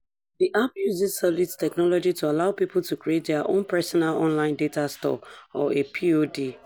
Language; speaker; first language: English; non-native, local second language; Yoruba